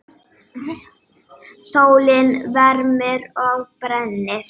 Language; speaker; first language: Icelandic; native; Icelandic